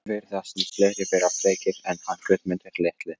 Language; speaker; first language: Icelandic; non-native, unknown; Polish